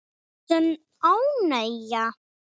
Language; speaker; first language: Icelandic; non-native, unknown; English